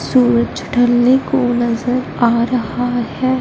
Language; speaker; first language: Hindi; non-native, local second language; Punjabi